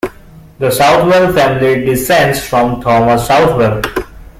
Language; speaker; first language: English; non-native, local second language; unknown